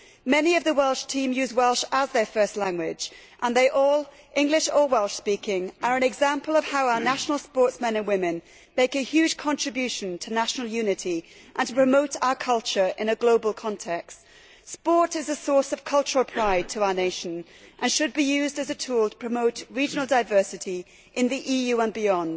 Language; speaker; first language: English; native; English